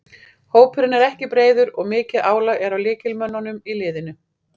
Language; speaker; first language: Icelandic; native; Icelandic